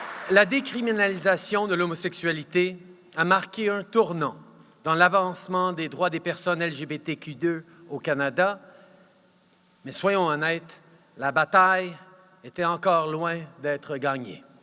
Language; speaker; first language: French; early bilingual, heritage; French